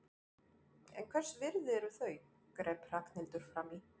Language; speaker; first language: Icelandic; non-native, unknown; French